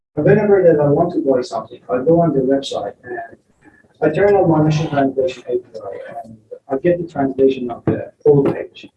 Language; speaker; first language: English; non-native, fluent; Persian